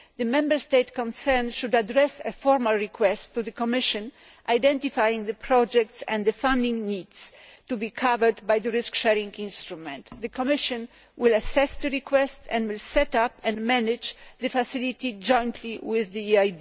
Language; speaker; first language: English; non-native, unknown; Polish